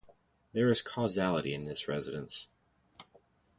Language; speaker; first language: English; native; English